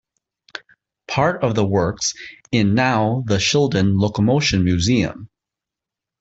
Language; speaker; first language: English; native; English